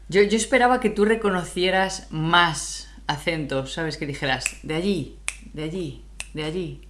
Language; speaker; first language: Spanish; native; Spanish